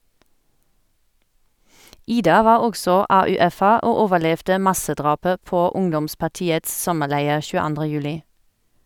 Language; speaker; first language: Norwegian; non-native, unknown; German